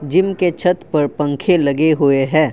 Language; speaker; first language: Hindi; non-native, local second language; Assamese